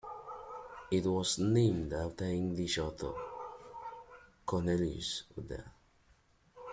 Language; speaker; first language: English; native; English